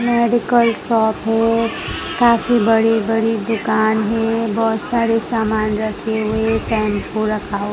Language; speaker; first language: Hindi; non-native, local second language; Gujarati